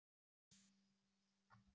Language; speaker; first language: Icelandic; native; Icelandic